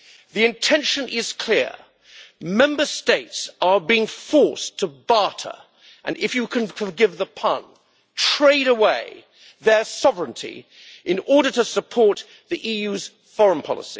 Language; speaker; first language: English; native; English